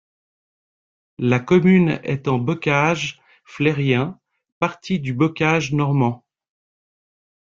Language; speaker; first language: French; native; French